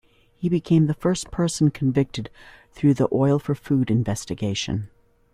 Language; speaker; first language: English; native; English